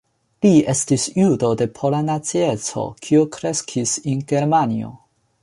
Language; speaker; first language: Esperanto; non-native, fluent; Chinese